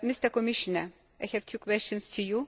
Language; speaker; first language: English; non-native, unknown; Lithuanian